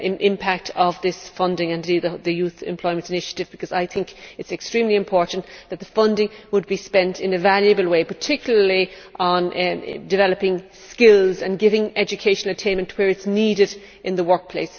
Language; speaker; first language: English; native; English